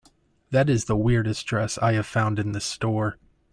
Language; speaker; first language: English; native; English